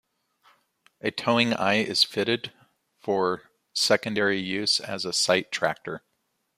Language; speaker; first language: English; native; English